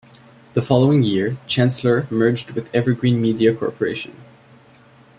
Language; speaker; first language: English; native; English